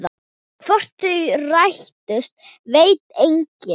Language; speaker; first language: Icelandic; non-native, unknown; Thai